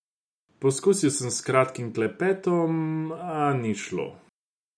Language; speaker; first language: Slovenian; non-native, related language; Croatian